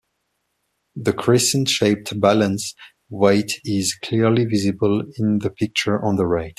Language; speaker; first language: English; non-native, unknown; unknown